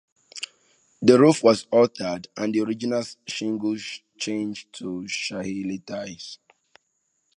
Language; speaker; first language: English; non-native, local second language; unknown